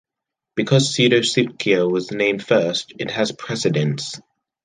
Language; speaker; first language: English; native; English